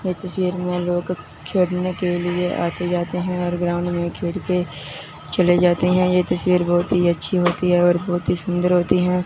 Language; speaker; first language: Hindi; non-native, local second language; Punjabi